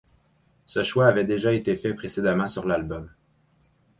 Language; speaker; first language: French; native; French